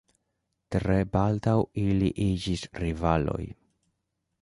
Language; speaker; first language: Esperanto; non-native, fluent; Spanish